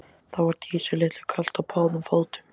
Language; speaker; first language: Icelandic; native; Icelandic